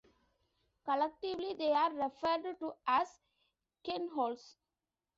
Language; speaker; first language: English; non-native, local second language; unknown